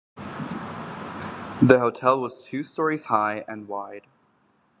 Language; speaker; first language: English; native; English